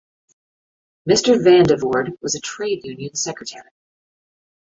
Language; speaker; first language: English; native; English